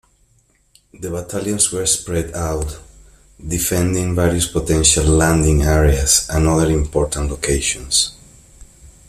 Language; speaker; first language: English; non-native, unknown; Spanish